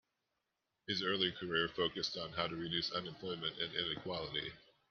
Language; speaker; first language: English; native; English